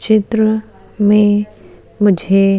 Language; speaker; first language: Hindi; native; Hindi